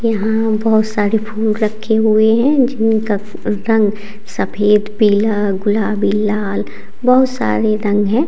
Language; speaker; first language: Hindi; native; Hindi